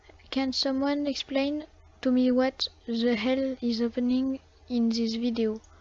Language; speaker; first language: English; non-native, learner; French